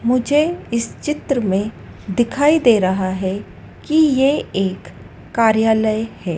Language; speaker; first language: Hindi; native; Hindi